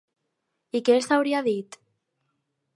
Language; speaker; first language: Catalan; non-native, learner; Spanish